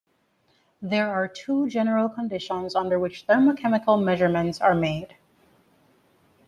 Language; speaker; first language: English; native; English